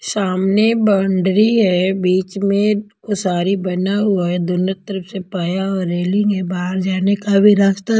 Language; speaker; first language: Hindi; non-native, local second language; Punjabi